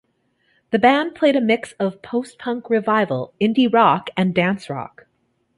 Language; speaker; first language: English; native; English